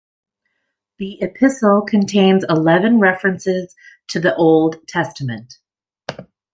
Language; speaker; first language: English; native; English